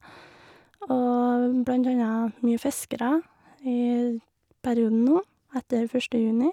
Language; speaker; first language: Norwegian; native; Norwegian